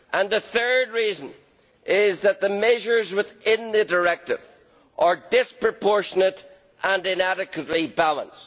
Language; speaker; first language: English; native; English